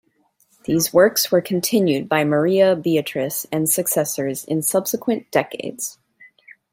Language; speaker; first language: English; native; English